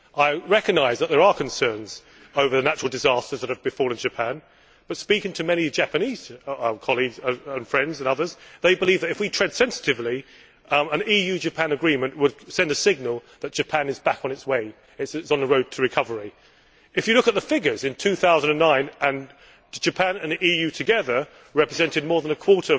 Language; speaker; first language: English; native; English